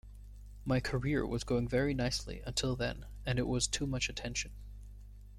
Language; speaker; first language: English; native; English